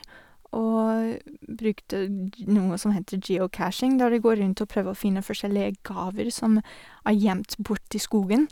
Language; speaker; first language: Norwegian; non-native, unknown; English